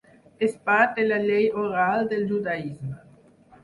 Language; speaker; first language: Catalan; non-native, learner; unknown